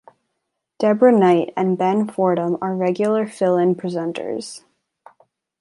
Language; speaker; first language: English; native; English